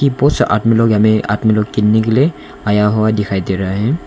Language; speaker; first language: Hindi; non-native, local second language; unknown